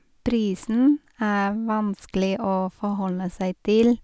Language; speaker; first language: Norwegian; non-native, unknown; Vietnamese